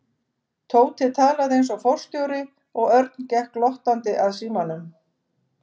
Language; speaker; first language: Icelandic; native; Icelandic